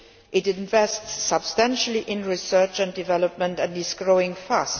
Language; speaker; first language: English; non-native, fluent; Luxembourgish